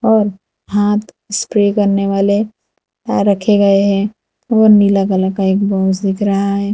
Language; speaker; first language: Hindi; non-native, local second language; Gujarati